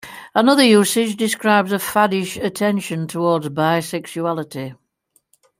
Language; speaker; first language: English; native; English